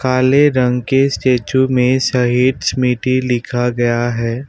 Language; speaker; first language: Hindi; non-native, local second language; Assamese